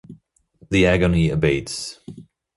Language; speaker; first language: English; non-native, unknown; German